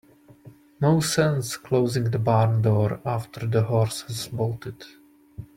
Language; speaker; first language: English; non-native, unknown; Czech